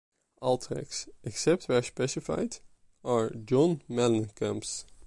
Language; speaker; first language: English; non-native, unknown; Dutch